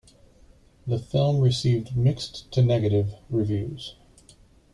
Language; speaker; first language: English; native; English